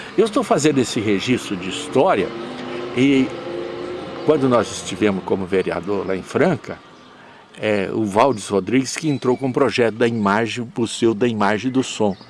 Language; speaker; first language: Portuguese; non-native, fluent; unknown